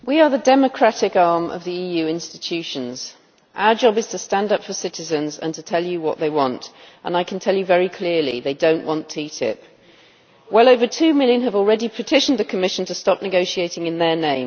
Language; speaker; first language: English; native; English